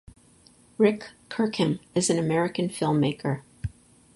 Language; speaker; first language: English; native; English